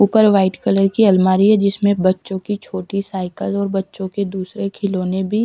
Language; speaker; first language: Hindi; non-native, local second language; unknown